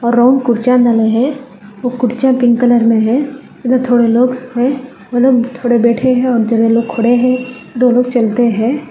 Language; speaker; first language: Hindi; non-native, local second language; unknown